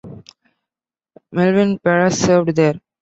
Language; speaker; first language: English; non-native, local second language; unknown